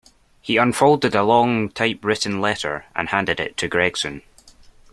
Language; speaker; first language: English; native; English